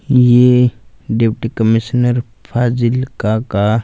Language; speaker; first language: Hindi; non-native, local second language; Punjabi